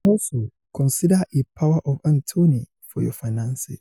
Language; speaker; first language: English; non-native, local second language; Yoruba